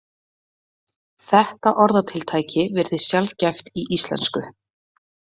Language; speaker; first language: Icelandic; native; Icelandic